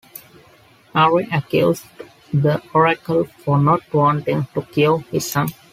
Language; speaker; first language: English; non-native, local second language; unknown